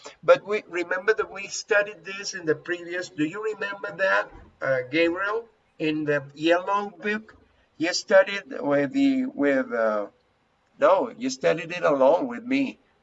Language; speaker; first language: English; non-native, fluent; Spanish